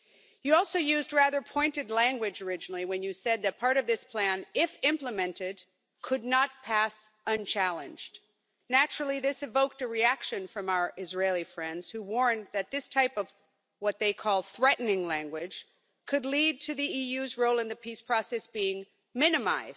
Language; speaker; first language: English; non-native, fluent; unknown